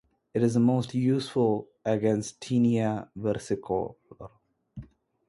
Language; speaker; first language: English; non-native, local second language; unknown